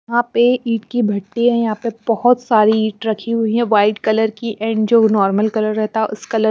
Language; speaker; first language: Hindi; non-native, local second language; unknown